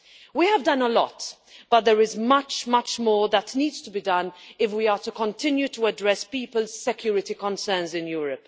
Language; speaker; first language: English; non-native, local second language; Maltese